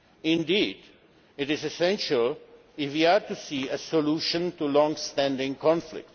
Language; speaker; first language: English; non-native, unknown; Czech